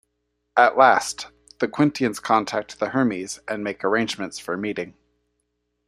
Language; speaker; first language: English; native; English